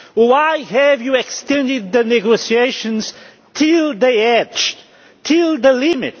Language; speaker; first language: English; non-native, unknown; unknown